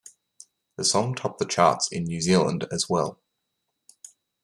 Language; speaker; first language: English; native; English